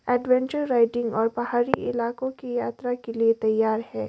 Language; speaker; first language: Hindi; non-native, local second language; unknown